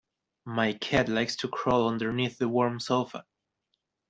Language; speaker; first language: English; non-native, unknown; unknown